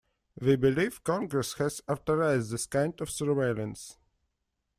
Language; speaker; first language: English; non-native, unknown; Russian